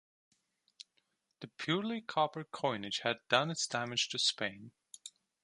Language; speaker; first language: English; non-native, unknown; Turkish